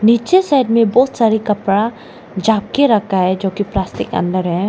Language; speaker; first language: Hindi; non-native, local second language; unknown